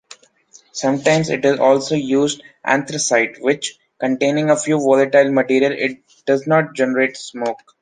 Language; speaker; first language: English; non-native, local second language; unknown